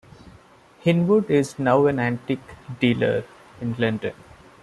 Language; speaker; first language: English; non-native, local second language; Malayalam